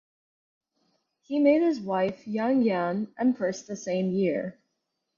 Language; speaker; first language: English; native; English